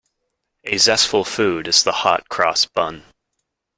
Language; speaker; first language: English; native; English